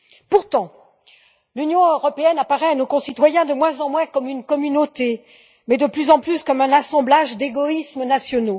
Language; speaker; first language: French; native; French